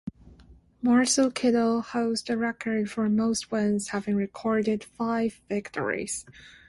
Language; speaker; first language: English; non-native, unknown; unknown